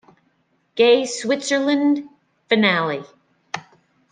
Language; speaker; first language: English; native; English